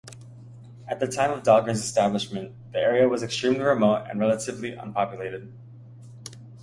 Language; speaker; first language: English; native; English